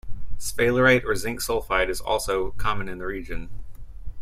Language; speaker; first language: English; native; English